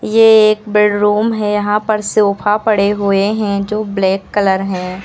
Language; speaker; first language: Hindi; native; Hindi